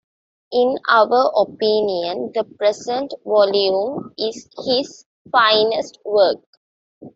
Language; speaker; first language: English; non-native, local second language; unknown